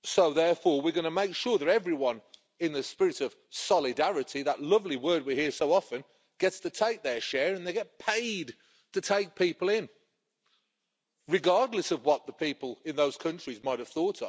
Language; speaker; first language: English; native; English